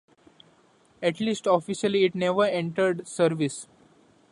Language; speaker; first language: English; non-native, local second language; Marathi